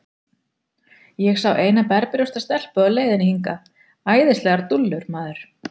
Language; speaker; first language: Icelandic; native; Icelandic